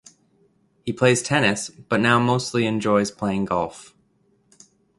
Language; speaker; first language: English; native; English